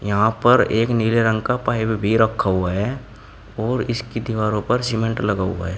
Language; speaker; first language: Hindi; native; Hindi